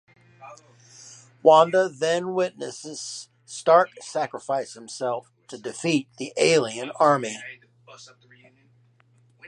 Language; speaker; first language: English; native; English